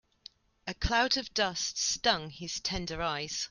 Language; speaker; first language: English; native; English